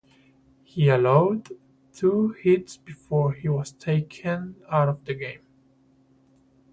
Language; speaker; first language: English; non-native, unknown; Spanish